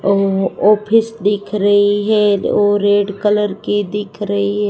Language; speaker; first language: Hindi; non-native, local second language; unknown